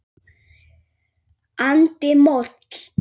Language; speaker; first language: Icelandic; native; Icelandic